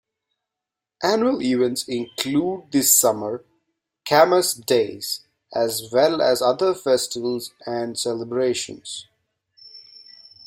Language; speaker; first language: English; non-native, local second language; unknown